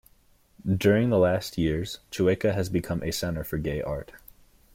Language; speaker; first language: English; native; English